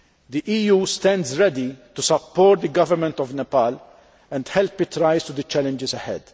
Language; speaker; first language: English; non-native, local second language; Maltese